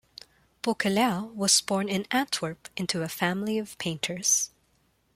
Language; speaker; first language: English; non-native, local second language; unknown